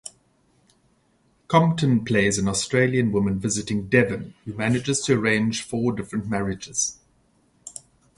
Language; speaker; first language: English; native; English